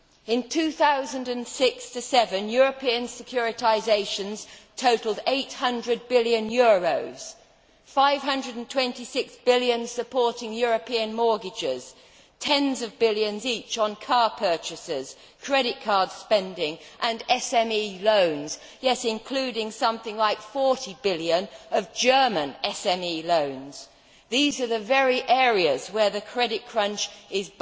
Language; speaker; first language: English; native; English